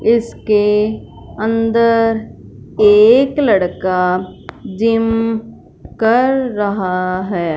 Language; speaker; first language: Hindi; non-native, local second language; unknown